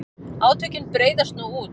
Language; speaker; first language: Icelandic; native; Icelandic